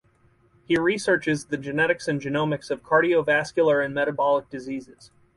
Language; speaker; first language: English; native; English